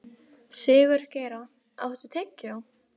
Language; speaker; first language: Icelandic; native; Icelandic